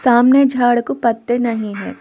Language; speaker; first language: Hindi; non-native, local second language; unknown